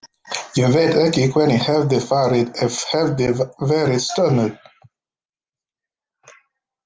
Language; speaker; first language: Icelandic; non-native, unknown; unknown